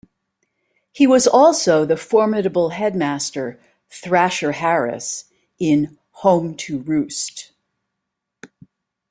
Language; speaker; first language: English; native; English